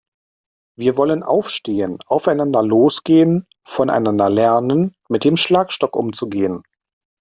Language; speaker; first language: German; native; German